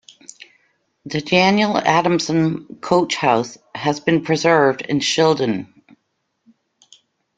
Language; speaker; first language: English; native; English